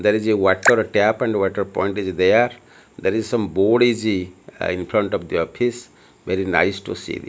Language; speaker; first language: English; non-native, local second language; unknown